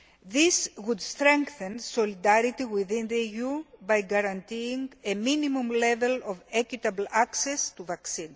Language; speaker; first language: English; non-native, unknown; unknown